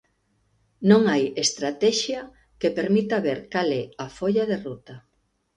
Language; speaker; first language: Galician; native; Galician